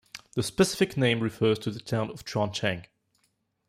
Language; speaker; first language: English; non-native, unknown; French